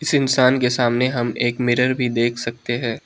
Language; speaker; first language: Hindi; non-native, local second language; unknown